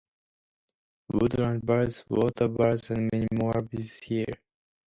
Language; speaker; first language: English; non-native, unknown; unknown